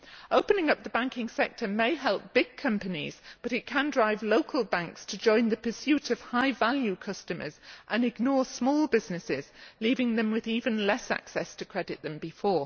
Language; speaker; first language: English; native; English